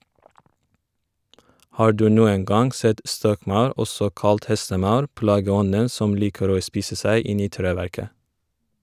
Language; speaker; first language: Norwegian; non-native, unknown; Kurdish